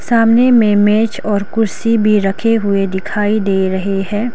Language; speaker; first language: Hindi; non-native, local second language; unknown